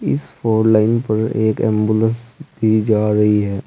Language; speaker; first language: Hindi; native; Hindi